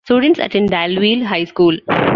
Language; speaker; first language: English; non-native, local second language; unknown